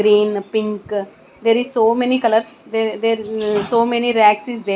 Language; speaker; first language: English; non-native, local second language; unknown